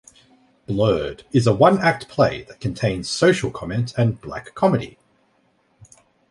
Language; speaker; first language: English; native; English